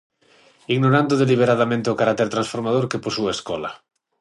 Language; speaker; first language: Galician; non-native, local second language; Spanish